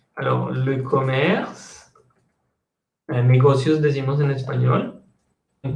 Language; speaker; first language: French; non-native, fluent; Spanish